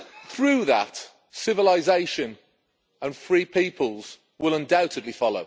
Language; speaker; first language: English; native; English